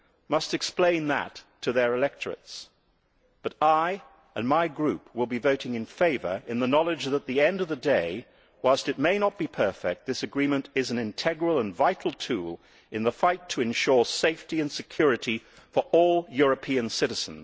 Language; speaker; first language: English; native; English